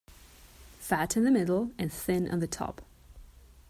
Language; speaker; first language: English; non-native, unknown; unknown